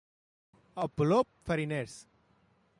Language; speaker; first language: Catalan; non-native, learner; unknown